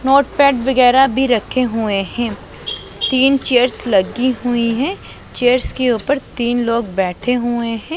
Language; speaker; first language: Hindi; non-native, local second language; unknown